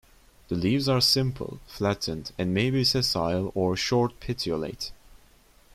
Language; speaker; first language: English; non-native, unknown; Turkish